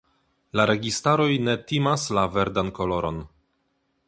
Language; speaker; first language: Esperanto; non-native, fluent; Polish